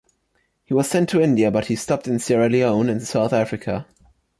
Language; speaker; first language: English; non-native, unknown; German